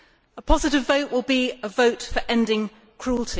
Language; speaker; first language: English; native; English